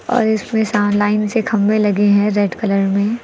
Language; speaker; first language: Hindi; native; Hindi